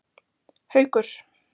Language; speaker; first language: Icelandic; native; Icelandic